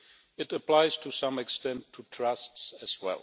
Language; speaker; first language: English; non-native, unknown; Czech